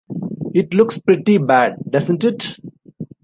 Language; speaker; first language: English; non-native, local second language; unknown